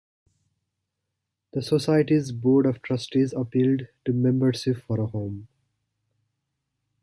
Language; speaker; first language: English; native; English